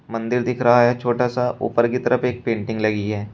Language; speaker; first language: Hindi; native; Hindi